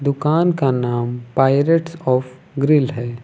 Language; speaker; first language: Hindi; native; Hindi